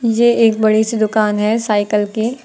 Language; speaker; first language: Hindi; native; Hindi